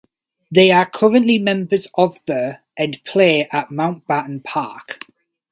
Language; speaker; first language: English; native; English